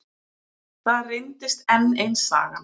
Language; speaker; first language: Icelandic; native; Icelandic